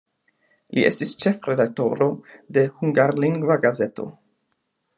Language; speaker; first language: Esperanto; non-native, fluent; German